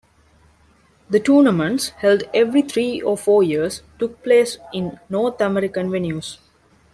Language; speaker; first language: English; non-native, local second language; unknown